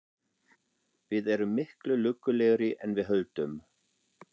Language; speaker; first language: Icelandic; non-native, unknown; German